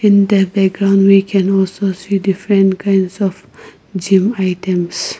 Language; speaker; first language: English; non-native, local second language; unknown